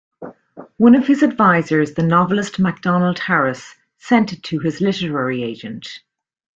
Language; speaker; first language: English; native; English